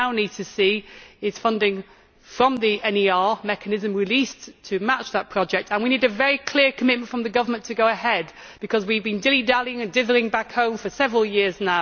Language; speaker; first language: English; native; English